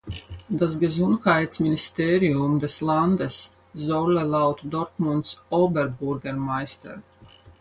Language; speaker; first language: German; non-native, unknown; Latvian